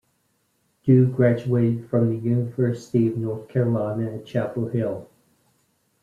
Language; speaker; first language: English; native; English